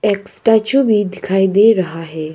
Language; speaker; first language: Hindi; non-native, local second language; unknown